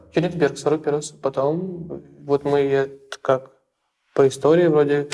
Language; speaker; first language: Russian; native; Russian